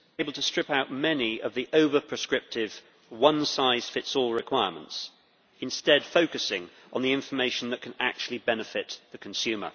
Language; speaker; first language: English; native; English